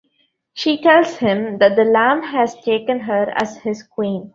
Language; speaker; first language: English; non-native, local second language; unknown